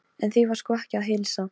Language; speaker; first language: Icelandic; non-native, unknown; Polish